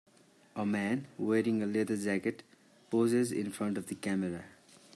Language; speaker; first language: English; non-native, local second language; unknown